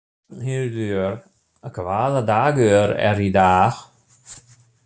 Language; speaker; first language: Icelandic; non-native, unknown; German